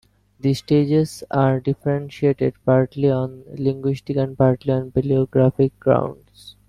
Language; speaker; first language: English; non-native, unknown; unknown